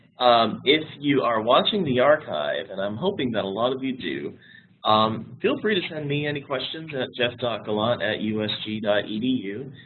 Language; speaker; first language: English; native; English